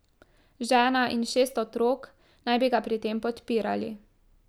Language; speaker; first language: Slovenian; native; Slovenian